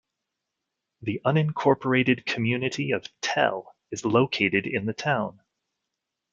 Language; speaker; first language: English; native; English